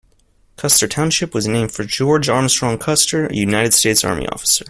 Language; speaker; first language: English; native; English